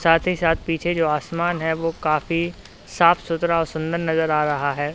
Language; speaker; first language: Hindi; native; Hindi